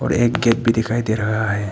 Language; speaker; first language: Hindi; non-native, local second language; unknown